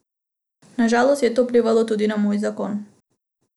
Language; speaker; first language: Slovenian; non-native, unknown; Macedonian